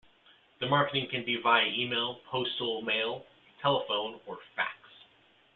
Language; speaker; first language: English; native; English